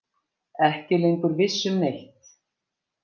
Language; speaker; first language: Icelandic; native; Icelandic